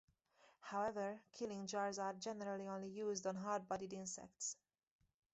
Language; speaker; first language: English; native; English